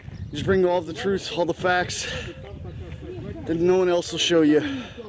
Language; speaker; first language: English; native; English